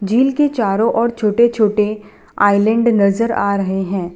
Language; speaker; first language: Hindi; non-native, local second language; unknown